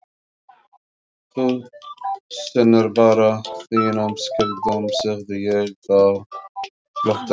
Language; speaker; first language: Icelandic; non-native, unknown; Arabic